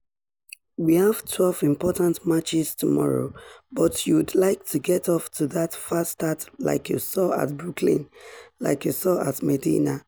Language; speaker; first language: English; non-native, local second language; Yoruba